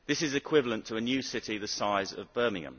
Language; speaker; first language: English; native; English